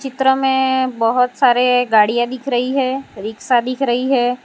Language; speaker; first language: Hindi; non-native, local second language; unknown